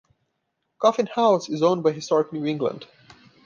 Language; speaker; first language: English; non-native, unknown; Portuguese